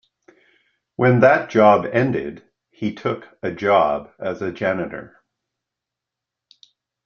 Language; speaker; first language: English; native; English